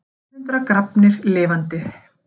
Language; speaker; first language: Icelandic; native; Icelandic